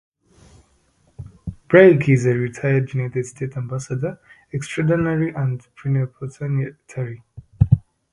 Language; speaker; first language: English; non-native, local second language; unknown